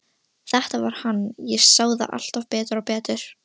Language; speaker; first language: Icelandic; non-native, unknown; Russian